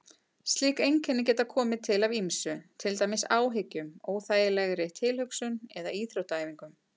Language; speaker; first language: Icelandic; native; Icelandic